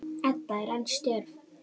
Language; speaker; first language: Icelandic; native; Icelandic